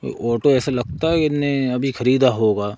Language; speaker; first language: Hindi; native; Hindi